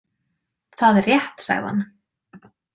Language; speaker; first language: Icelandic; native; Icelandic